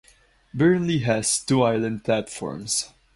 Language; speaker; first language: English; non-native, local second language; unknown